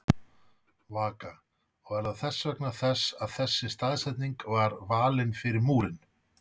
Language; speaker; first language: Icelandic; native; Icelandic